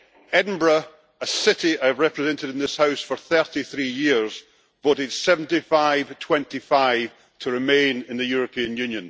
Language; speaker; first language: English; native; English